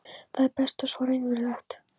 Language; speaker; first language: Icelandic; non-native, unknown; Polish